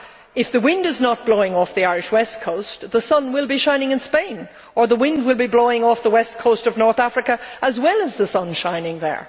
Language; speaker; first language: English; native; English